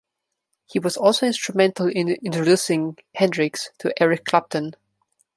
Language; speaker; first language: English; non-native, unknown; Slovenian